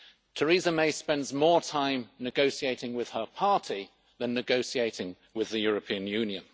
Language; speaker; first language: English; native; English